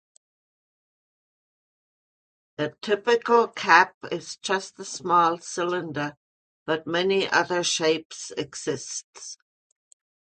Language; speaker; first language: English; non-native, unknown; German